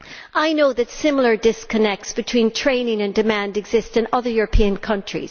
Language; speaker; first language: English; native; English